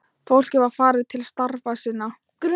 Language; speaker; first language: Icelandic; non-native, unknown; Thai